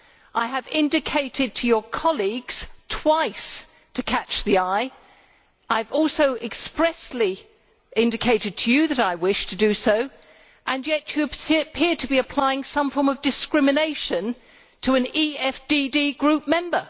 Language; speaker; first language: English; native; English